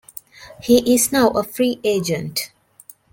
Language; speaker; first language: English; non-native, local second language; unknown